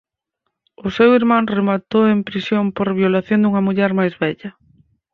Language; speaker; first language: Galician; native; Galician